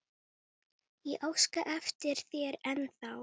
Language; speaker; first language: Icelandic; non-native, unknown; Filipino